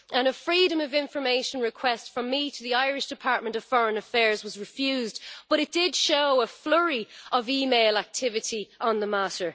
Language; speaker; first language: English; native; English